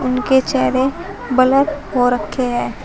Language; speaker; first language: Hindi; native; Hindi